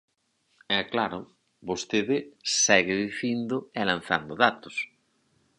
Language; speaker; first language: Galician; native; Galician